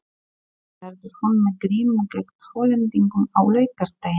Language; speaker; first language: Icelandic; non-native, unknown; Polish